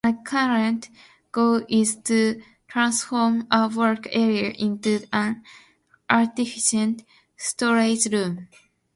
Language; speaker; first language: English; non-native, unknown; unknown